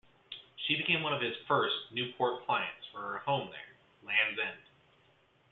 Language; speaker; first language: English; native; English